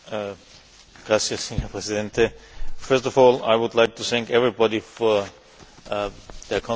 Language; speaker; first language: English; non-native, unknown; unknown